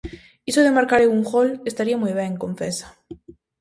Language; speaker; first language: Galician; native; Galician